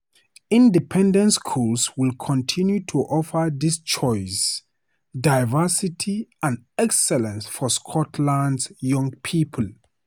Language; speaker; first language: English; non-native, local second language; Hausa